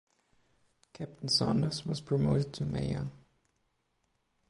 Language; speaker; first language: English; non-native, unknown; German